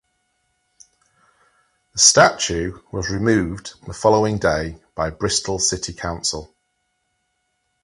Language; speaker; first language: English; native; English